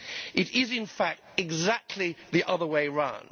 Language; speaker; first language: English; native; English